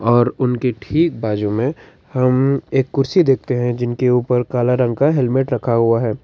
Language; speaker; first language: Hindi; non-native, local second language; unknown